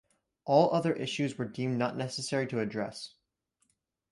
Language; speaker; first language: English; native; English